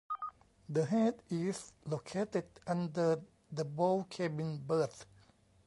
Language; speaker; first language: English; non-native, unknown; Thai